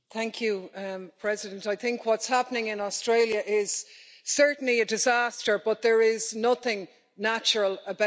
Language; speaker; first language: English; native; English